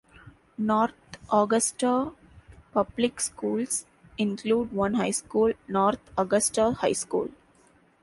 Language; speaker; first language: English; non-native, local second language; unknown